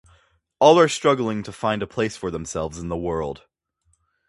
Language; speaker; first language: English; native; English